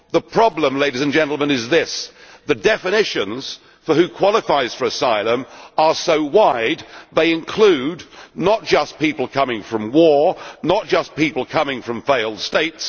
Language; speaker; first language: English; native; English